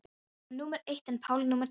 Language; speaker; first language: Icelandic; non-native, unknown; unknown